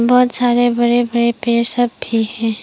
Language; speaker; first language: Hindi; non-native, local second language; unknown